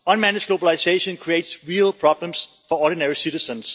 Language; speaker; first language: English; non-native, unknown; Danish